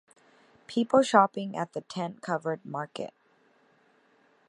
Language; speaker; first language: English; native; English